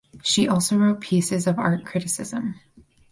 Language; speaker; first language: English; native; English